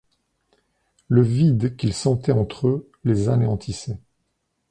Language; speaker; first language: French; native; French